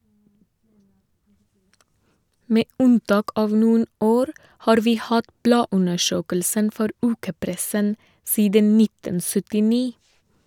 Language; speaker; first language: Norwegian; non-native, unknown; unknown